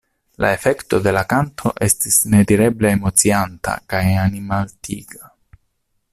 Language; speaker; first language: Esperanto; non-native, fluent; Italian